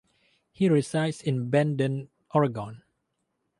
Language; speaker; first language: English; non-native, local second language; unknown